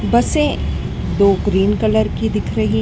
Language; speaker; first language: Hindi; native; Hindi